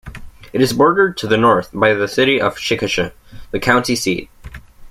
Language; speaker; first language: English; native; English